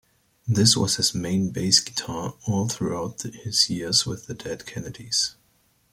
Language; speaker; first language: English; native; English